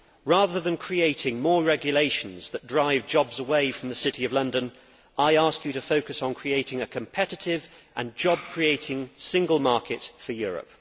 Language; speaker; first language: English; native; English